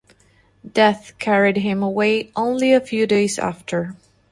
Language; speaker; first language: English; non-native, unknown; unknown